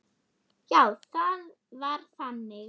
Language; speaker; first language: Icelandic; non-native, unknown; German